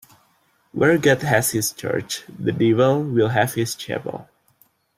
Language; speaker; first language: English; non-native, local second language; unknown